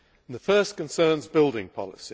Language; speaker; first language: English; native; English